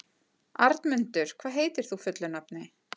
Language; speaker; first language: Icelandic; native; Icelandic